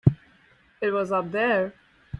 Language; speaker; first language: English; non-native, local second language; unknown